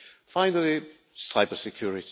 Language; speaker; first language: English; non-native, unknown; Hungarian